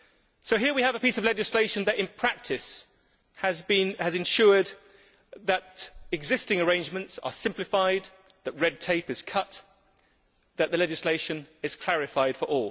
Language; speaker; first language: English; native; English